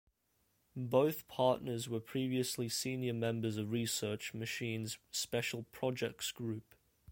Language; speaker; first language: English; native; English